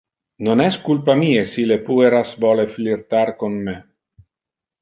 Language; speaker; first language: Interlingua; non-native, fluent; Italian